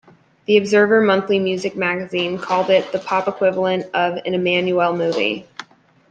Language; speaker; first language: English; native; English